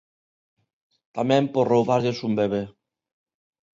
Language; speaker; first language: Galician; non-native, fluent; Spanish